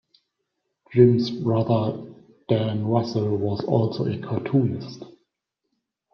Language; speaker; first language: English; non-native, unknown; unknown